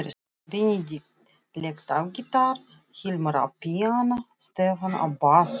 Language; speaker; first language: Icelandic; non-native, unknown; Russian